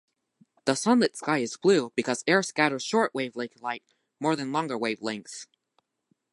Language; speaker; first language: English; native; English